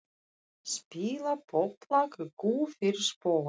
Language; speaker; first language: Icelandic; non-native, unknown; Russian